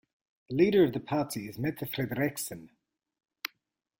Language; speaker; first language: English; native; English